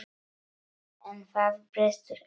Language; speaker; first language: Icelandic; non-native, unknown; Polish